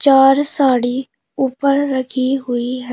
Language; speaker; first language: Hindi; native; Hindi